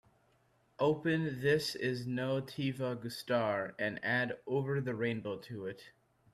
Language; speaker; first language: English; native; English